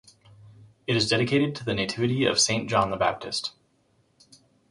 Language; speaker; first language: English; native; English